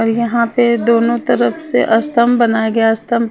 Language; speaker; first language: Hindi; non-native, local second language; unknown